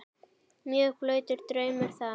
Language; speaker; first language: Icelandic; native; Icelandic